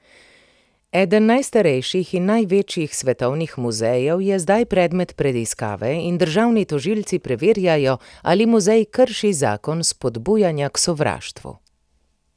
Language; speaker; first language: Slovenian; native; Slovenian